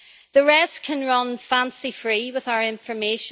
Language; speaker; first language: English; native; English